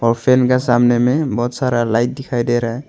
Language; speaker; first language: Hindi; non-native, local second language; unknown